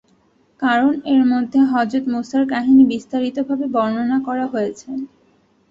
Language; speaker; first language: Bangla; native; Bangla